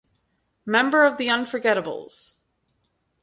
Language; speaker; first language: English; native; English